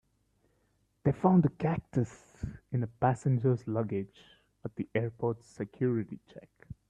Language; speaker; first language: English; non-native, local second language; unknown